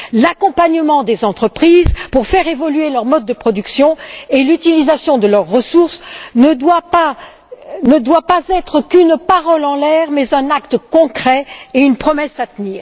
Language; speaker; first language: French; native; French